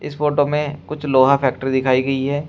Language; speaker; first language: Hindi; native; Hindi